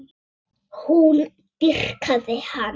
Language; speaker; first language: Icelandic; native; Icelandic